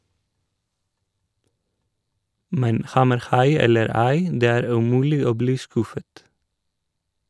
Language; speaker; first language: Norwegian; non-native, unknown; Greek